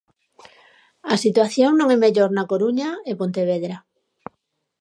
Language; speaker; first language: Galician; native; Galician